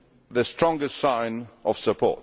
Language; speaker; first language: English; non-native, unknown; Polish